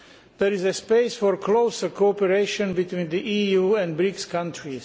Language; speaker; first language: English; non-native, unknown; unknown